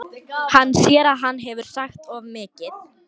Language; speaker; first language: Icelandic; non-native, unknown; Lithuanian